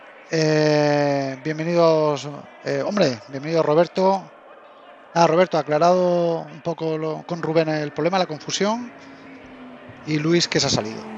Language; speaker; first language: Spanish; native; Spanish